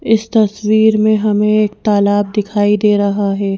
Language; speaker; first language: Hindi; native; Hindi